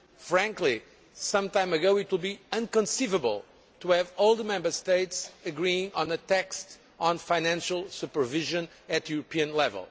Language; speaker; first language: English; non-native, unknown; Portuguese